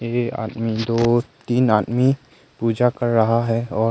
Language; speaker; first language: Hindi; non-native, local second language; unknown